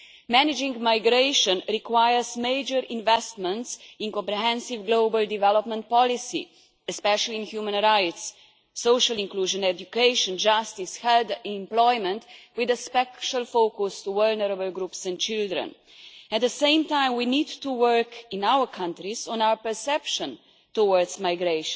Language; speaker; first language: English; non-native, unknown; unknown